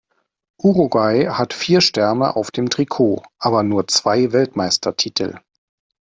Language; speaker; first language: German; native; German